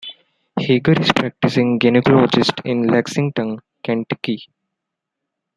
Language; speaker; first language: English; non-native, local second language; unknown